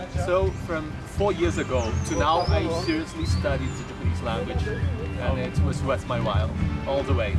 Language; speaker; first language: English; non-native, fluent; Portuguese